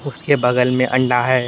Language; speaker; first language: Hindi; non-native, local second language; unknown